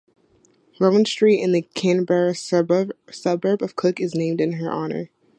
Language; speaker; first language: English; native; English